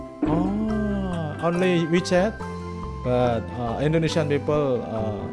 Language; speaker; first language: English; non-native, learner; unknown